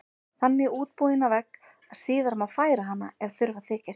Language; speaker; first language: Icelandic; native; Icelandic